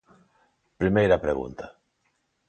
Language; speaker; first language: Galician; non-native, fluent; Spanish